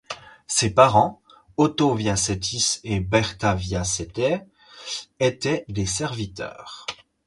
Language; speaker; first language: French; native; French